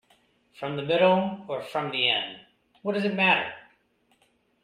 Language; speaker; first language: English; native; English